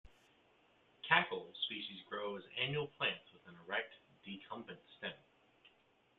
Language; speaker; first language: English; native; English